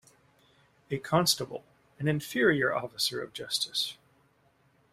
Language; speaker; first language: English; native; English